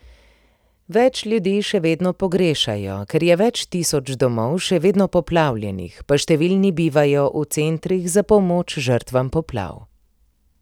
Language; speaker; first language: Slovenian; native; Slovenian